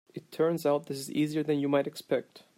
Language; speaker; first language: English; non-native, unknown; Turkish